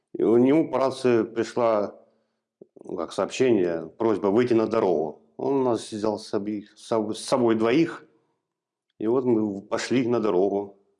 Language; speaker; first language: Russian; native; Russian